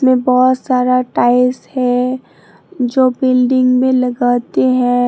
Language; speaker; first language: Hindi; non-native, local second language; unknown